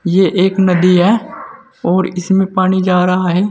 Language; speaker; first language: Hindi; native; Hindi